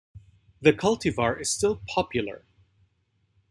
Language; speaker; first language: English; native; English